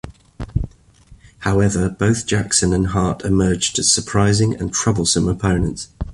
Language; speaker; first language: English; native; English